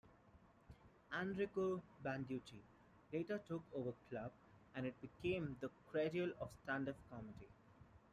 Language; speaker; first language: English; non-native, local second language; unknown